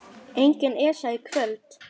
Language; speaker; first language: Icelandic; non-native, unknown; Lithuanian